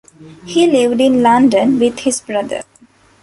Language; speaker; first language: English; non-native, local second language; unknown